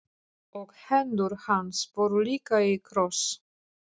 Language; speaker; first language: Icelandic; non-native, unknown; Polish